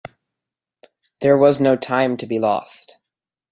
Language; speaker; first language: English; native; English